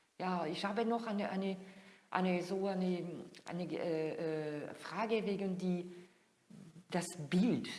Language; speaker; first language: German; non-native, fluent; French